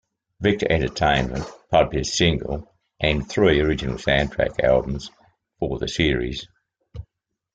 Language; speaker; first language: English; native; English